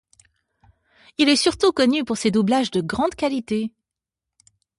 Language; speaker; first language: French; native; French